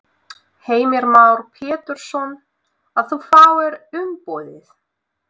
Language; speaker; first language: Icelandic; non-native, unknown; Russian